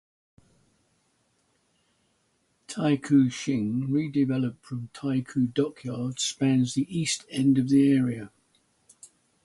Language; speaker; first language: English; native; English